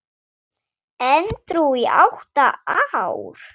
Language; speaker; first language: Icelandic; non-native, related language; Swedish